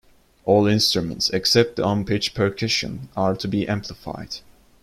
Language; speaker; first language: English; non-native, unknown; Turkish